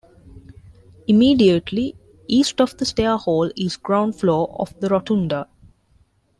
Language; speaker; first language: English; non-native, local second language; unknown